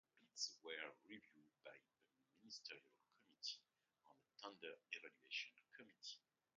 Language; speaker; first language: English; non-native, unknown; French